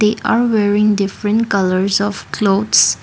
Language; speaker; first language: English; non-native, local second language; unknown